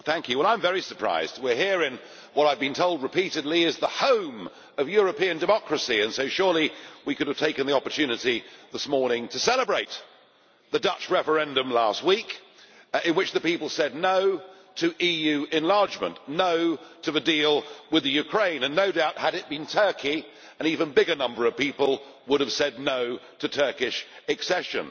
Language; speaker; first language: English; native; English